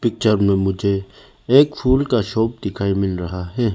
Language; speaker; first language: Hindi; non-native, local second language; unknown